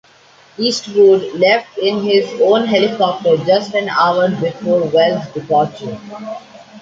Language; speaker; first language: English; non-native, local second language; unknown